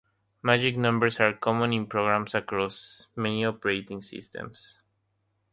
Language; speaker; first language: English; non-native, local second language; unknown